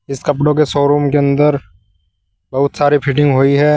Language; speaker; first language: Hindi; native; Hindi